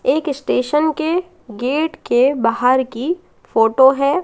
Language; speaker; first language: Hindi; native; Hindi